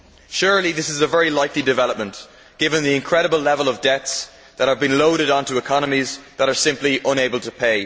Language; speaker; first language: English; native; English